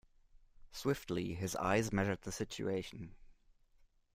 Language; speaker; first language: English; non-native, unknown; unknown